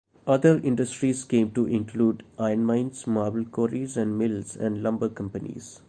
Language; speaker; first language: English; non-native, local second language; Malayalam